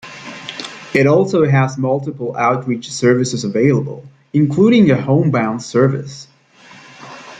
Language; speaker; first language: English; native; English